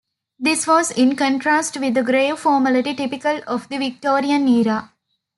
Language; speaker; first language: English; non-native, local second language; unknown